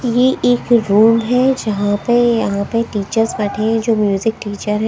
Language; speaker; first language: Hindi; non-native, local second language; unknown